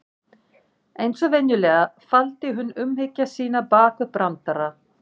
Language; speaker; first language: Icelandic; non-native, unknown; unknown